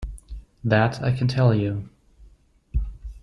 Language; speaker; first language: English; non-native, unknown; German